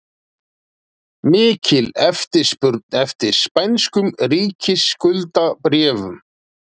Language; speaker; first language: Icelandic; native; Icelandic